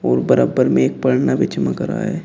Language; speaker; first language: Hindi; native; Hindi